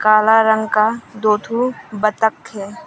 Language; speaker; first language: Hindi; non-native, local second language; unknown